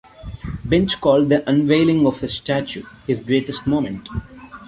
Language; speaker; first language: English; non-native, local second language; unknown